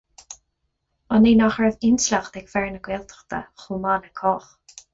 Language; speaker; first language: Irish; non-native, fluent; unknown